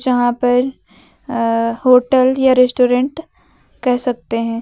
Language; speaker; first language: Hindi; native; Hindi